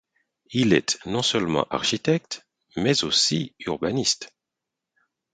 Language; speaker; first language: French; non-native, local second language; Haitian Creole